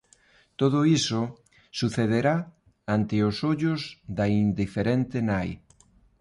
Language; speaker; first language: Galician; non-native, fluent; Spanish